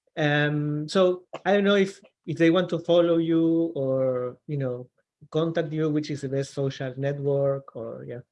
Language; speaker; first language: English; non-native, fluent; Spanish